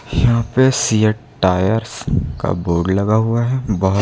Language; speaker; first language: Hindi; native; Hindi